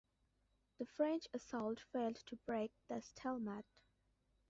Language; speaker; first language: English; non-native, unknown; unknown